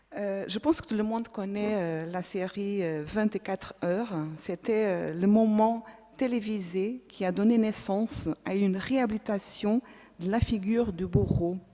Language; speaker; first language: French; non-native, fluent; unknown